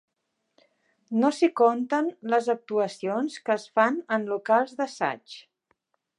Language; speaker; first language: Catalan; native; Catalan